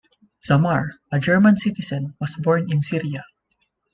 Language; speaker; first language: English; non-native, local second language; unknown